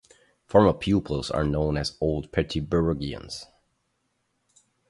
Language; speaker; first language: English; non-native, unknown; German